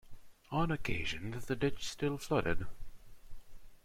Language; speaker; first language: English; non-native, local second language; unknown